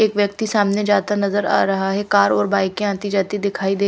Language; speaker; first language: Hindi; non-native, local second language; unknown